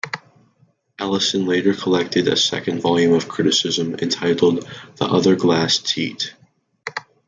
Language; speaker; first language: English; native; English